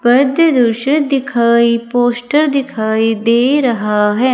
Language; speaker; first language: Hindi; native; Hindi